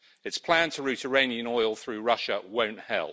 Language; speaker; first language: English; native; English